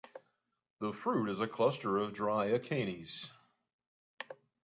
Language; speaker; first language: English; native; English